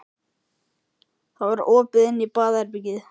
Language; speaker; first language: Icelandic; native; Icelandic